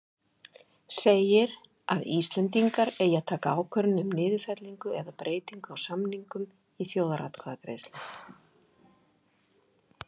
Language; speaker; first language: Icelandic; native; Icelandic